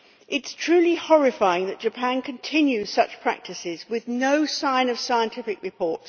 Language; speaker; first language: English; native; English